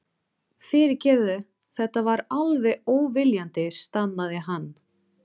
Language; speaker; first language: Icelandic; non-native, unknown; Portuguese